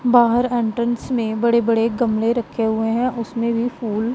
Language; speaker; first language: Hindi; non-native, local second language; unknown